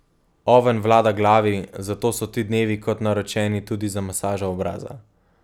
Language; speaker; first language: Slovenian; native; Slovenian